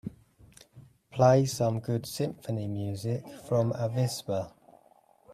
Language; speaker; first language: English; native; English